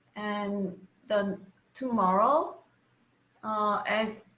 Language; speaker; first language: English; non-native, fluent; Korean